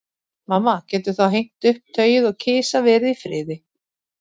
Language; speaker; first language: Icelandic; native; Icelandic